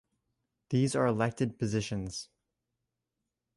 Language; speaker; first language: English; native; English